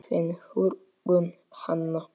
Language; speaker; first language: Icelandic; non-native, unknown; Polish